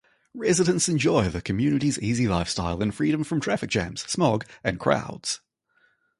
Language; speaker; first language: English; native; English